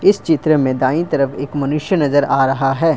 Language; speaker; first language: Hindi; non-native, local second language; Assamese